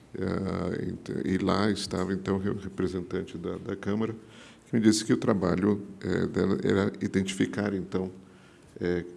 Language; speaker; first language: Portuguese; native; Portuguese